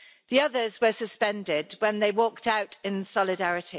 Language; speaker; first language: English; native; English